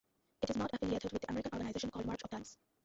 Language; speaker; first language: English; non-native, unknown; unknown